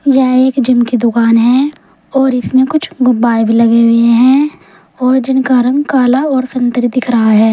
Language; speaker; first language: Hindi; native; Hindi